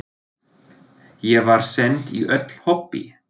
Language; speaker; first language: Icelandic; non-native, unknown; German